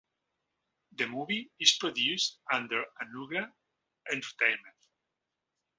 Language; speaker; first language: English; non-native, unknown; Catalan